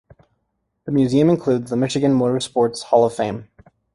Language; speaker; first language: English; native; English